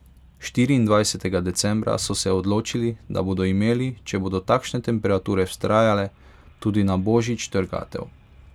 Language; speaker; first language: Slovenian; non-native, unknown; Hungarian